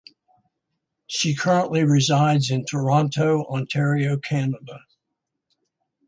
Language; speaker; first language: English; native; English